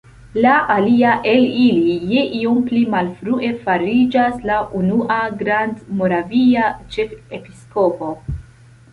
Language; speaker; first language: Esperanto; non-native, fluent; Central Kurdish